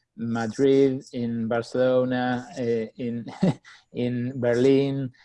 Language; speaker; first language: English; non-native, fluent; Spanish